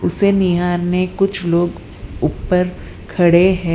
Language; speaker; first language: Hindi; non-native, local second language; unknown